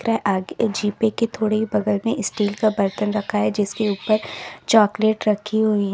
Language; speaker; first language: Hindi; native; Hindi